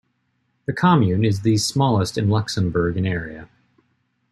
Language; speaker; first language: English; native; English